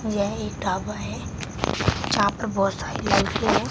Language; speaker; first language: Hindi; native; Hindi